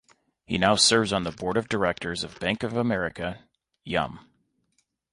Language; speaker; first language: English; native; English